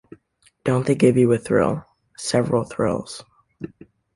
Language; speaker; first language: English; native; English